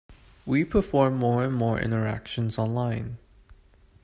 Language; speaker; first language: English; non-native, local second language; Cantonese